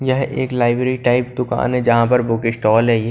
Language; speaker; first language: Hindi; non-native, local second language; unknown